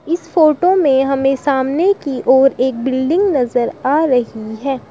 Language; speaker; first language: Hindi; native; Hindi